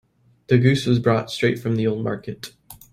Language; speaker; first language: English; native; English